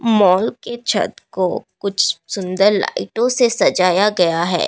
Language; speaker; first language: Hindi; non-native, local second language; Assamese